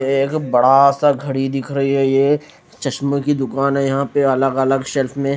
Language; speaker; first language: Hindi; non-native, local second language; Punjabi